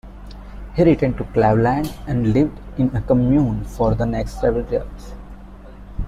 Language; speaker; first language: English; non-native, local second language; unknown